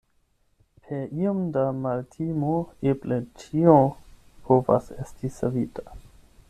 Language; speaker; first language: Esperanto; non-native, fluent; German